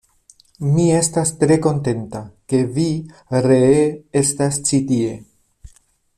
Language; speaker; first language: Esperanto; non-native, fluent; Spanish